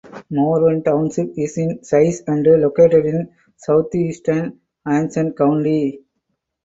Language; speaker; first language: English; non-native, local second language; Tamil